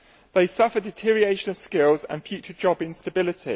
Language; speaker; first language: English; native; English